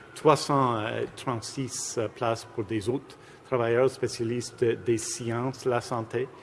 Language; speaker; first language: French; non-native, fluent; English